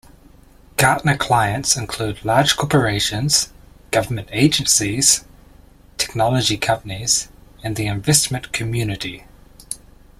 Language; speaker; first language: English; native; English